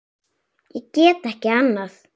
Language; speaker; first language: Icelandic; native; Icelandic